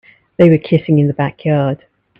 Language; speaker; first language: English; native; English